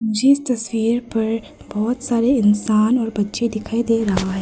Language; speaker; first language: Hindi; early bilingual, other home language; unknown